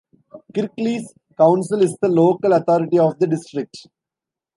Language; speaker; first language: English; non-native, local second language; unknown